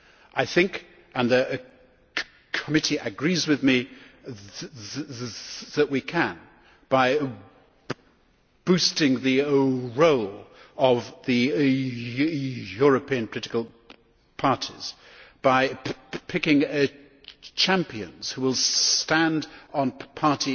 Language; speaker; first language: English; native; English